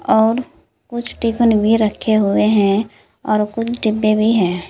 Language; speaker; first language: Hindi; native; Hindi